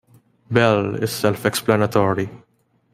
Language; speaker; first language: English; non-native, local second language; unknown